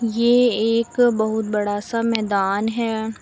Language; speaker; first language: Hindi; native; Hindi